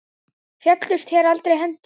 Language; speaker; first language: Icelandic; native; Icelandic